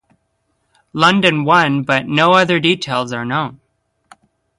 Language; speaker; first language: English; native; English